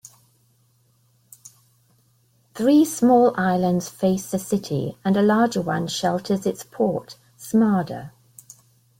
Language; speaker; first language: English; native; English